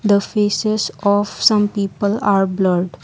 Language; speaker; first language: English; non-native, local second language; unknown